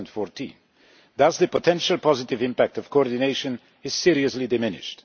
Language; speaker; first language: English; non-native, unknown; Polish